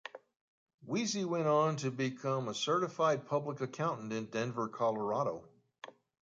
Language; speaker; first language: English; native; English